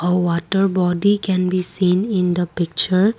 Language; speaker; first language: English; non-native, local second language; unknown